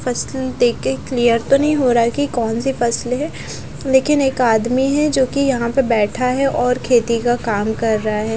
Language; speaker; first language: Hindi; non-native, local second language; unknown